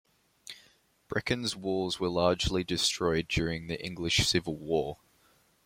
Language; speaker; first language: English; native; English